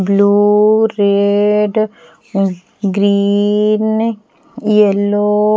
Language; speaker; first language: Hindi; non-native, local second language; Bhojpuri